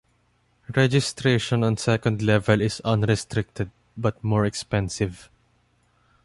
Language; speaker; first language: English; non-native, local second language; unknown